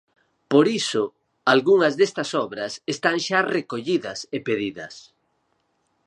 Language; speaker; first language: Galician; native; Galician